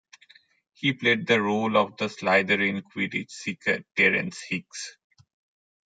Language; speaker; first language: English; non-native, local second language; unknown